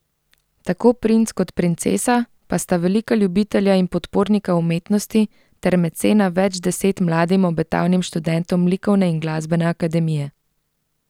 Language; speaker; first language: Slovenian; native; Slovenian